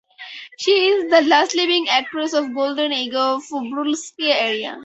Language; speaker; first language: English; native; English